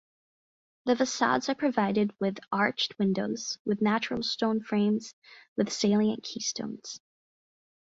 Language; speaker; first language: English; native; English